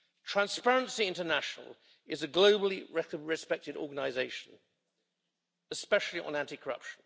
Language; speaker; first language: English; native; English